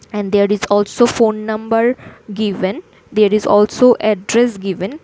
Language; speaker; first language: English; non-native, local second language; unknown